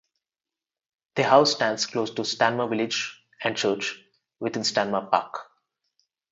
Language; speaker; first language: English; non-native, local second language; Telugu